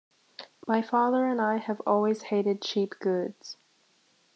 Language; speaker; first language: English; native; English